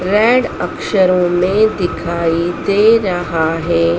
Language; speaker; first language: Hindi; native; Hindi